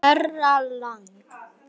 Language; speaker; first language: Icelandic; native; Icelandic